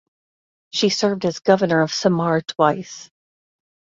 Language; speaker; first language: English; native; English